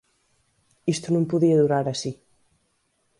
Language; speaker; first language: Galician; native; Galician